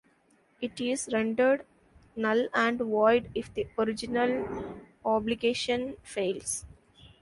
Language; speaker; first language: English; non-native, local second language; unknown